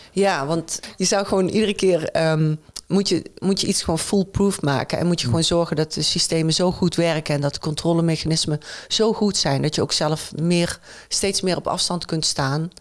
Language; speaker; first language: Dutch; native; Dutch